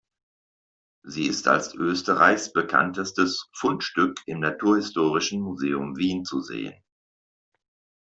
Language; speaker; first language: German; native; German